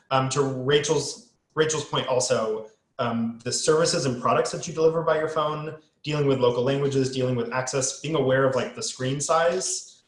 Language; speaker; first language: English; native; English